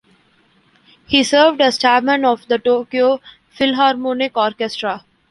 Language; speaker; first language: English; non-native, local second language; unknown